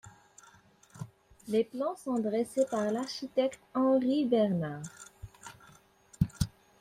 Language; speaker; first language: French; non-native, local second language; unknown